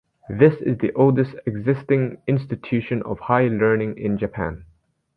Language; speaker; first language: English; native; English